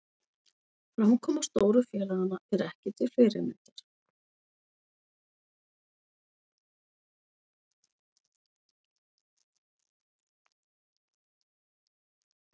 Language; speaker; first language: Icelandic; native; Icelandic